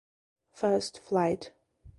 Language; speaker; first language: English; non-native, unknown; Belarusian